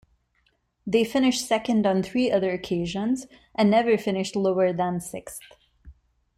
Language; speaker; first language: English; non-native, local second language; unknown